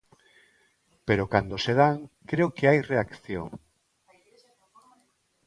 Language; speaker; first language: Galician; non-native, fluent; Spanish